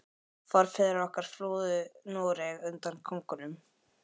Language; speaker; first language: Icelandic; native; Icelandic